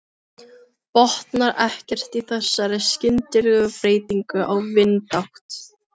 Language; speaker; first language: Icelandic; non-native, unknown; Filipino